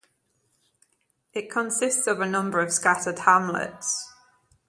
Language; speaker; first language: English; native; English